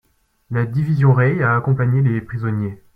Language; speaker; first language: French; native; French